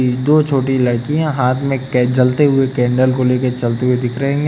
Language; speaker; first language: Hindi; native; Hindi